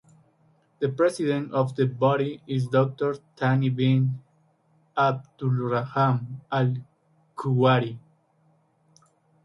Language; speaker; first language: English; native; English